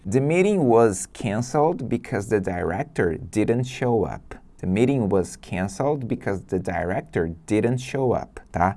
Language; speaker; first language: English; non-native, fluent; Portuguese